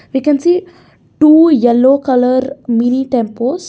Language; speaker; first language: English; non-native, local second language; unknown